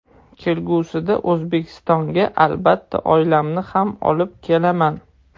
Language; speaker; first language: Uzbek; non-native, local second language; Russian